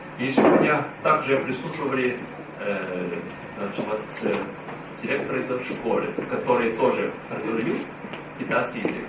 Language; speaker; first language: Russian; non-native, fluent; Chinese